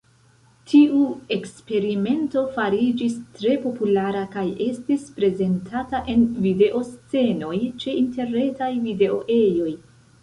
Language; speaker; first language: Esperanto; non-native, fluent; Central Kurdish